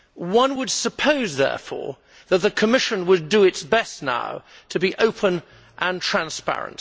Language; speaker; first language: English; native; English